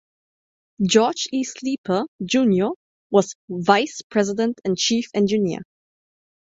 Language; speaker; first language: English; non-native, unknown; German